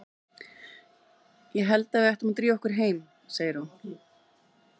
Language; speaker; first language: Icelandic; native; Icelandic